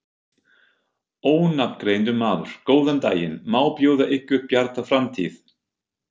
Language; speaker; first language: Icelandic; non-native, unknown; German